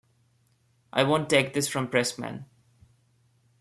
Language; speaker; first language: English; non-native, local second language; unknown